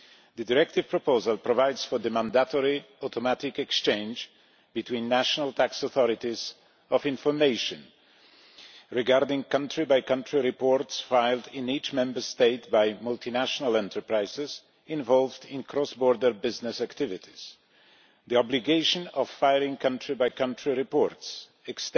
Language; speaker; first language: English; non-native, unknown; Polish